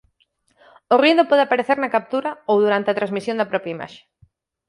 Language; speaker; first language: Galician; native; Galician